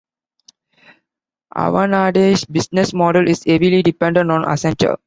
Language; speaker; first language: English; non-native, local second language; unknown